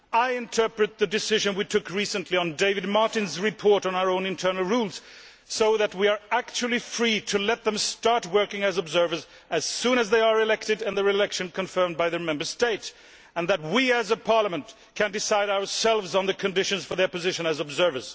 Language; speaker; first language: English; non-native, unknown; Swedish